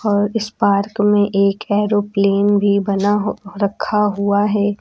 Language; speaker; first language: Hindi; native; Hindi